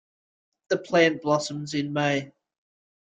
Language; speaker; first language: English; native; English